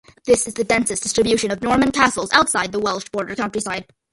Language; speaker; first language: English; early bilingual, other home language; Malayalam